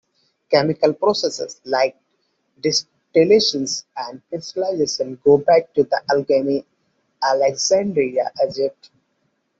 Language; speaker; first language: English; non-native, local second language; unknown